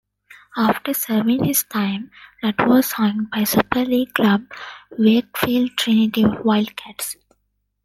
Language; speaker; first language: English; non-native, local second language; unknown